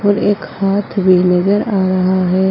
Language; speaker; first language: Hindi; native; Hindi